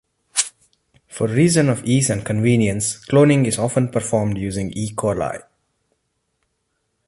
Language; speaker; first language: English; non-native, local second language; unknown